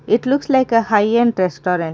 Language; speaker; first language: English; non-native, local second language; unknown